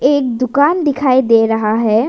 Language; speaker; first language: Hindi; non-native, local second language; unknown